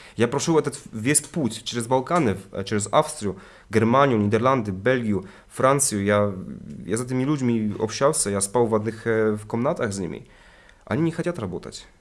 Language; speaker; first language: Russian; non-native, related language; Polish